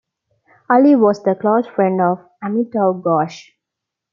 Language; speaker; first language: English; non-native, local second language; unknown